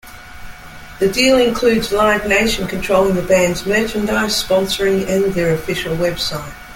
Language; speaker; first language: English; native; English